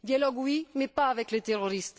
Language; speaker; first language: French; non-native, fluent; Bulgarian